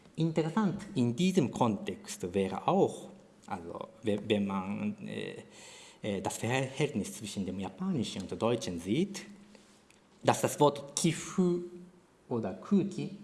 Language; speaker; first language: German; non-native, fluent; Japanese